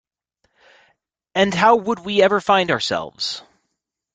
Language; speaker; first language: English; native; English